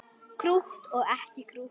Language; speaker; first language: Icelandic; native; Icelandic